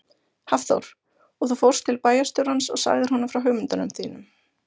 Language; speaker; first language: Icelandic; native; Icelandic